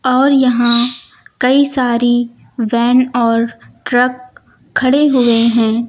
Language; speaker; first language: Hindi; native; Hindi